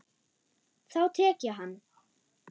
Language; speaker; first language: Icelandic; non-native, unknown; German